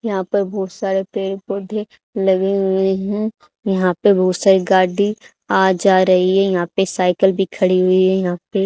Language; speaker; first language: Hindi; native; Hindi